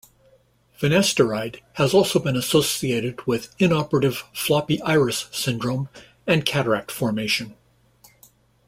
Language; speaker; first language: English; native; English